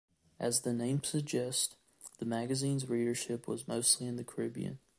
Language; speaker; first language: English; native; English